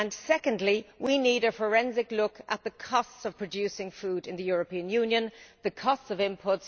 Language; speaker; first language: English; native; English